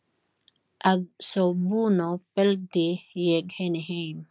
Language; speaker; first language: Icelandic; non-native, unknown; Filipino